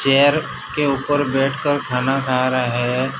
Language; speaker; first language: Hindi; non-native, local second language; Gujarati